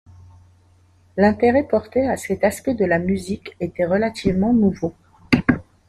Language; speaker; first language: French; non-native, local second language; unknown